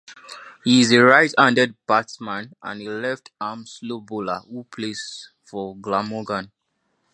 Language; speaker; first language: English; non-native, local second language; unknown